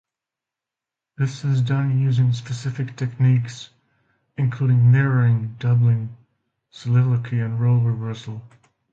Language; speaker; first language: English; non-native, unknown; Finnish